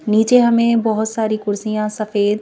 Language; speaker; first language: Hindi; native; Hindi